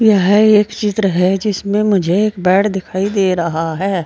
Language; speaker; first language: Hindi; native; Hindi